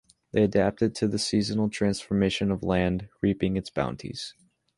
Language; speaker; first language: English; native; English